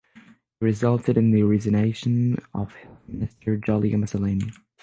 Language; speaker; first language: English; non-native, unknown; French